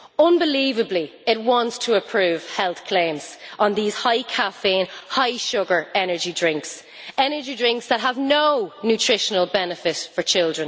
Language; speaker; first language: English; native; English